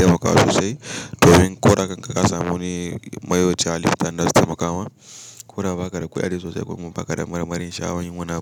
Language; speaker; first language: Hausa; native; Hausa